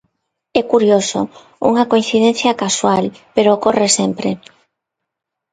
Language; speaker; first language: Galician; non-native, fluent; Spanish